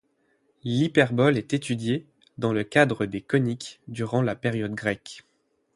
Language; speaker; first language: French; native; French